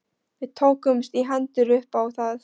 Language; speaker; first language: Icelandic; non-native, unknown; Polish